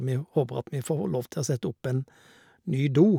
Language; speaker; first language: Norwegian; native; Norwegian